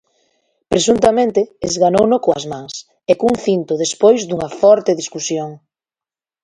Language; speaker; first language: Galician; native; Galician